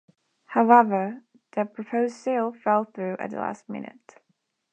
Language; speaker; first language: English; non-native, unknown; Spanish